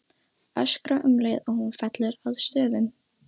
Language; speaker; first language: Icelandic; non-native, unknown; Russian